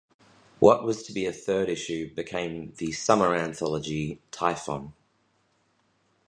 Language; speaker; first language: English; native; English